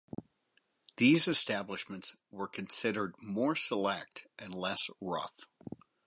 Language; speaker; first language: English; native; English